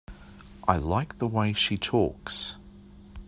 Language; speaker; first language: English; native; English